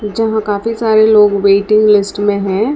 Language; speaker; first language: Hindi; non-native, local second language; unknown